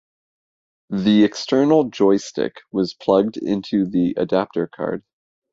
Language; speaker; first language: English; native; English